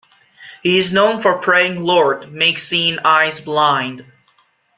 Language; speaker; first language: English; non-native, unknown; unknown